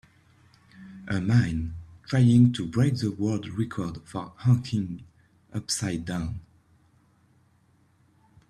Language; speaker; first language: English; native; English